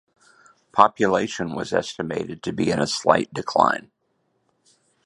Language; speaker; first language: English; native; English